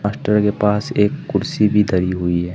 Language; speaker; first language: Hindi; native; Hindi